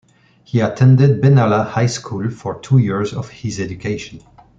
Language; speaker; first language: English; non-native, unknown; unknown